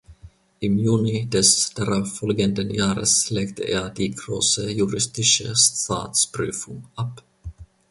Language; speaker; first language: German; non-native, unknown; Finnish